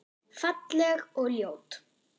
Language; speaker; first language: Icelandic; non-native, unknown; German